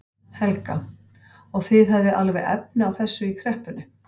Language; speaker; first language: Icelandic; native; Icelandic